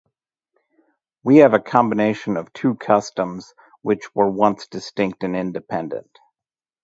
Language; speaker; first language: English; native; English